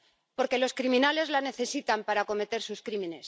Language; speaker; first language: Spanish; native; Spanish